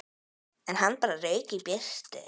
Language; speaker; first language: Icelandic; native; Icelandic